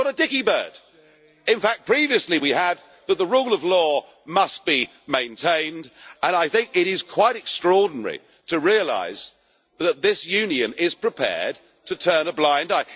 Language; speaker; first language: English; native; English